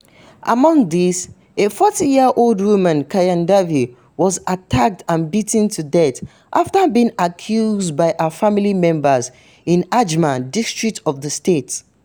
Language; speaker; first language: English; non-native, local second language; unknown